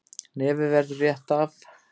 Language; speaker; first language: Icelandic; native; Icelandic